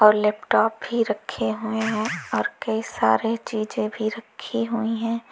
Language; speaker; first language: Hindi; native; Hindi